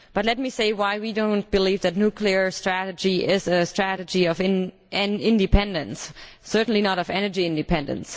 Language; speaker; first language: English; non-native, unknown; German